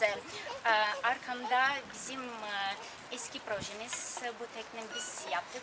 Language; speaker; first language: Turkish; non-native, fluent; Russian